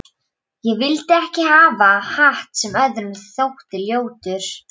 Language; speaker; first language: Icelandic; non-native, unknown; Polish